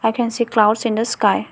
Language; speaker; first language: English; non-native, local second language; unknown